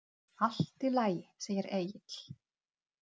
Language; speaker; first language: Icelandic; non-native, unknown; Czech